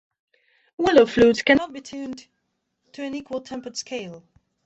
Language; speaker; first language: English; non-native, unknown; Belarusian